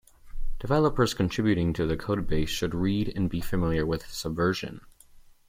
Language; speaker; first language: English; native; English